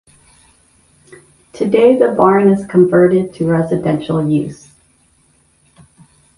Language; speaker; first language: English; native; English